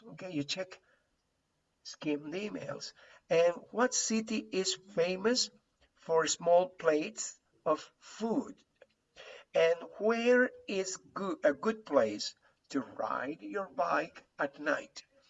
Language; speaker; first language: English; non-native, fluent; Spanish